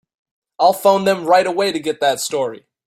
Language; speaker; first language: English; native; English